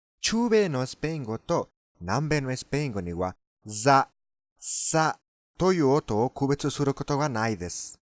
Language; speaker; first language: Japanese; non-native, fluent; Spanish